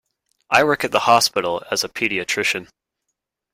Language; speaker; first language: English; native; English